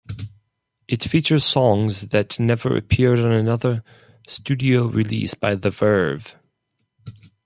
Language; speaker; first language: English; non-native, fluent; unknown